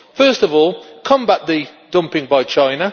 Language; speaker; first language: English; native; English